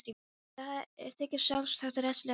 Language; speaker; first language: Icelandic; non-native, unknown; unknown